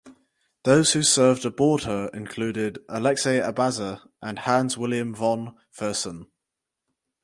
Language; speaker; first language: English; native; English